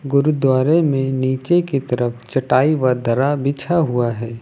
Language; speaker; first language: Hindi; native; Hindi